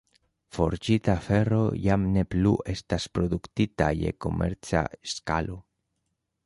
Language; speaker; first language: Esperanto; non-native, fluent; Spanish